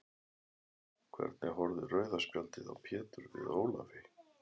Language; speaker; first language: Icelandic; native; Icelandic